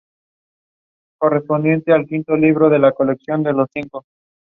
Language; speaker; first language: English; non-native, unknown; Spanish